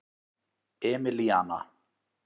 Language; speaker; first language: Icelandic; native; Icelandic